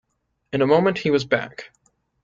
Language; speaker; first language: English; native; English